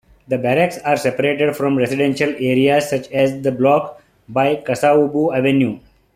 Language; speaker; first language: English; non-native, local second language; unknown